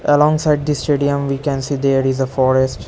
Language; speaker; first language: English; non-native, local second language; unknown